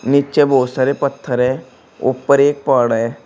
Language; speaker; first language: Hindi; native; Hindi